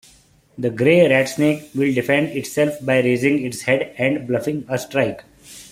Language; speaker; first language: English; non-native, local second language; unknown